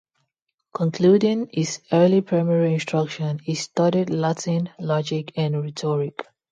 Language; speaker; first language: English; non-native, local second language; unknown